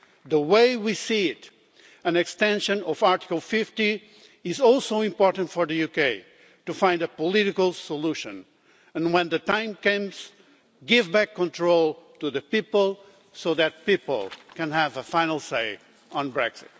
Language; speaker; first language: English; non-native, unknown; Portuguese